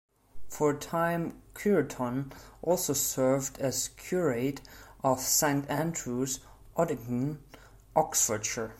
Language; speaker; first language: English; non-native, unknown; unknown